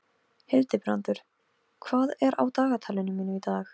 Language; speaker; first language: Icelandic; non-native, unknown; Polish